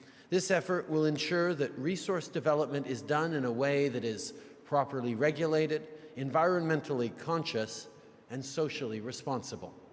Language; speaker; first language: English; native; English